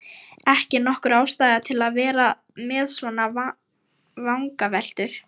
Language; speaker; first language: Icelandic; non-native, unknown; Lithuanian